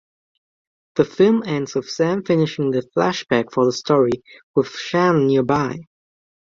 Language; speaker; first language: English; non-native, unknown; German